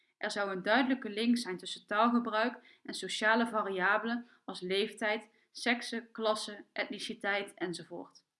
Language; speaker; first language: Dutch; native; Dutch